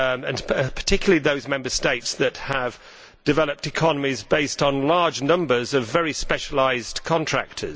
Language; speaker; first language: English; native; English